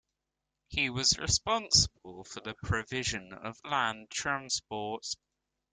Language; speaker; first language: English; native; English